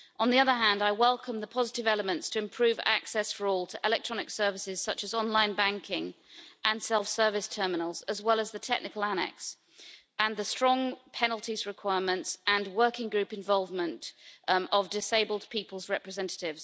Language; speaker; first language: English; native; English